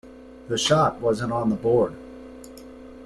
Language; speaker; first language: English; native; English